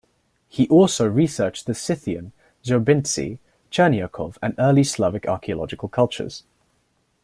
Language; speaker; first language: English; native; English